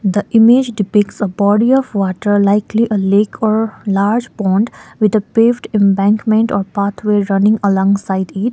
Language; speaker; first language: English; non-native, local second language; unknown